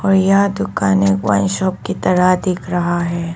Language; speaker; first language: Hindi; non-native, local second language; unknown